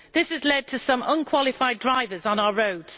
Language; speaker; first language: English; native; English